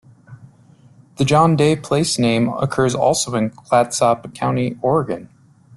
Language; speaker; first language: English; native; English